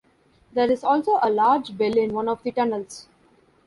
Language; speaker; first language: English; non-native, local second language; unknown